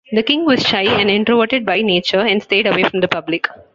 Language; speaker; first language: English; non-native, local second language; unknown